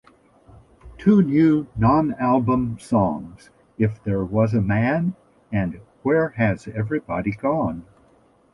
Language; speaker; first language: English; native; English